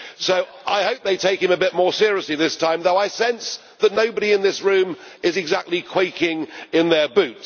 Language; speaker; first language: English; native; English